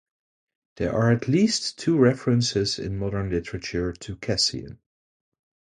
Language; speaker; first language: English; non-native, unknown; Dutch